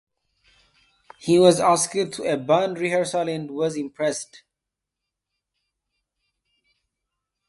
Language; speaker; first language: English; native; English